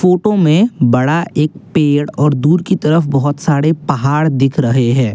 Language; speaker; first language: Hindi; non-native, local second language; Assamese